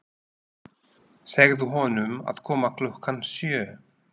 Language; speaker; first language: Icelandic; non-native, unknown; Slovak